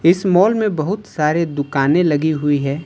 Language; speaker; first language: Hindi; native; Hindi